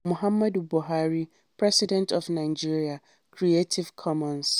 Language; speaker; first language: English; non-native, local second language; Hausa